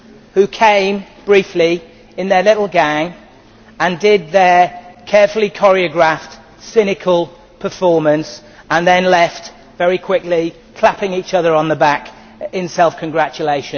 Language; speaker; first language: English; native; English